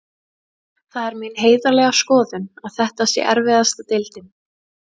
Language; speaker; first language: Icelandic; native; Icelandic